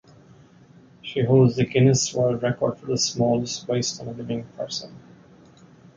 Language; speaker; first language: English; non-native, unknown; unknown